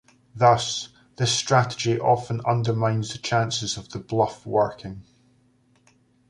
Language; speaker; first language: English; native; English